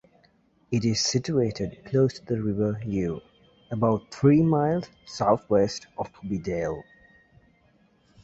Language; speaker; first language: English; native; English